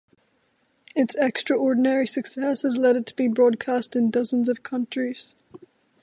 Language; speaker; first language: English; native; English